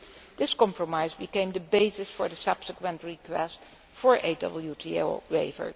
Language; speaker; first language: English; non-native, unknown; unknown